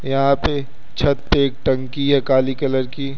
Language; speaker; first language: Hindi; native; Hindi